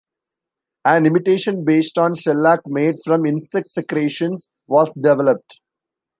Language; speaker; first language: English; non-native, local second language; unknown